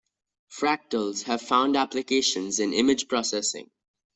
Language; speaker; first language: English; non-native, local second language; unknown